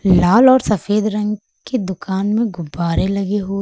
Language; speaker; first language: Hindi; native; Hindi